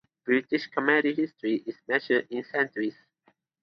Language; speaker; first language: English; non-native, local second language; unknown